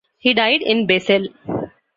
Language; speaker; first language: English; non-native, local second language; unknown